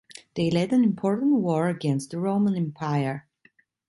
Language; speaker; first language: English; non-native, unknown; Italian